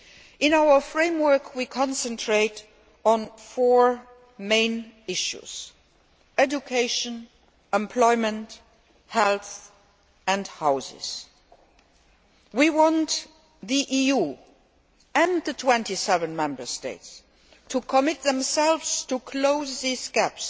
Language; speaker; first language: English; non-native, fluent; Luxembourgish